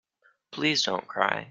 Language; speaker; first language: English; native; English